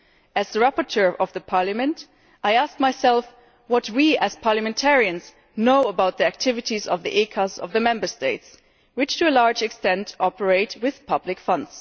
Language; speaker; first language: English; non-native, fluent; German